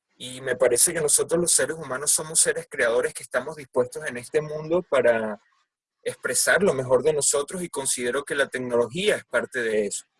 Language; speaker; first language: Spanish; native; Spanish